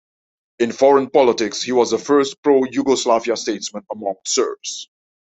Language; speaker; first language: English; non-native, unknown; Dutch